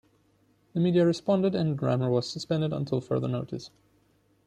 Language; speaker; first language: English; non-native, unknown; German